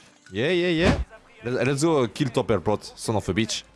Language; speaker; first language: English; non-native, learner; French